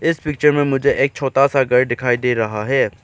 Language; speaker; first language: Hindi; non-native, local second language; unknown